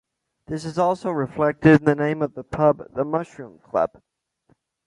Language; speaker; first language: English; native; English